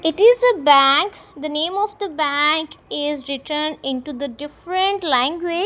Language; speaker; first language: English; non-native, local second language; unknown